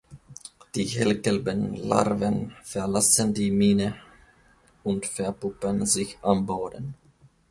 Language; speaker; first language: German; non-native, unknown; Finnish